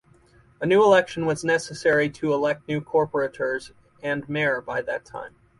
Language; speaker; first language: English; native; English